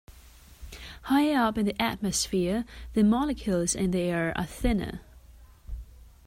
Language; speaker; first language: English; non-native, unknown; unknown